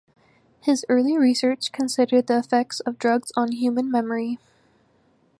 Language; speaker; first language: English; native; English